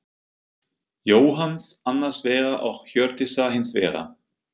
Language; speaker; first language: Icelandic; non-native, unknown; German